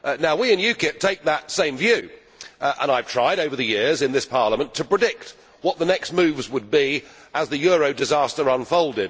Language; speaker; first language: English; native; English